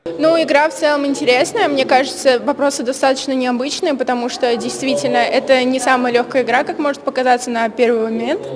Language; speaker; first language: Russian; native; Russian